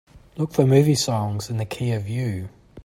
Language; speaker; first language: English; native; English